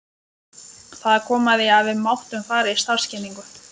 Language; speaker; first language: Icelandic; non-native, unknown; Lithuanian